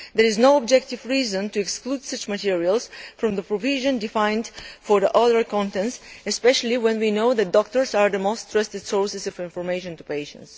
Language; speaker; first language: English; non-native, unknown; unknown